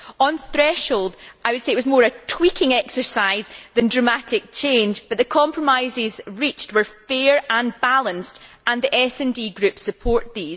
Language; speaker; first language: English; native; English